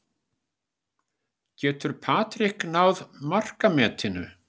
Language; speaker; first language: Icelandic; native; Icelandic